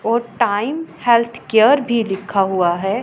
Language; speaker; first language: Hindi; non-native, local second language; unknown